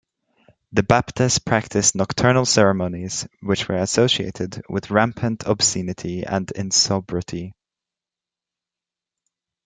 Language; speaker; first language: English; native; English